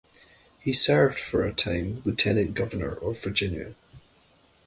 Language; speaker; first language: English; native; English